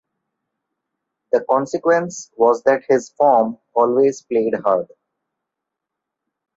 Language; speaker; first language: English; non-native, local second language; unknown